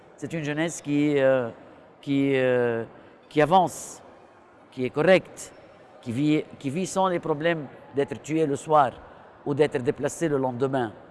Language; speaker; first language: French; non-native, local second language; Arabic